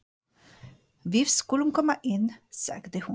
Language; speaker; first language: Icelandic; non-native, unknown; Polish